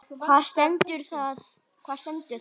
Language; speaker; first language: Icelandic; native; Icelandic